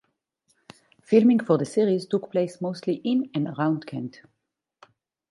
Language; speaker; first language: English; non-native, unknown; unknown